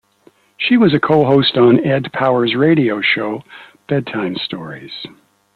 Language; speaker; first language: English; native; English